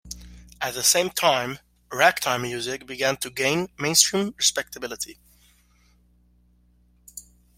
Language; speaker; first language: English; native; English